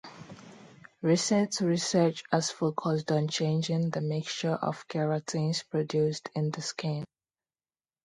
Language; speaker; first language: English; non-native, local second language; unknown